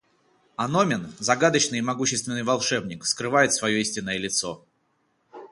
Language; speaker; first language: Russian; non-native, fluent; Georgian